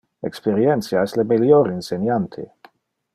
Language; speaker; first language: Interlingua; non-native, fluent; Dutch